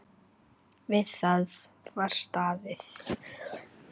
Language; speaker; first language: Icelandic; native; Icelandic